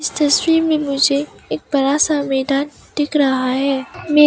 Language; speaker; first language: Hindi; non-native, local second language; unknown